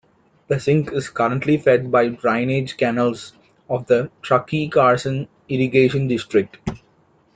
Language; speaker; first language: English; non-native, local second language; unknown